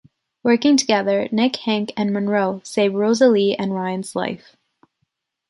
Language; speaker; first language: English; native; English